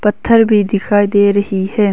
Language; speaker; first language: Hindi; non-native, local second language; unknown